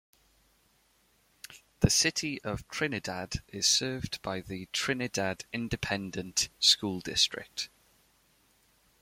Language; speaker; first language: English; native; English